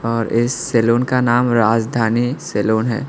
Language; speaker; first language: Hindi; non-native, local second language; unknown